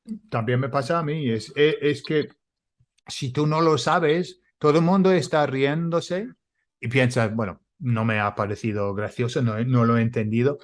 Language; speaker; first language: Spanish; non-native, fluent; English